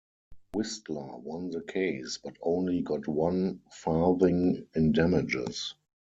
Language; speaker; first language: English; non-native, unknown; German